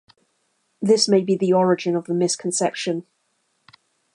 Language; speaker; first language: English; native; English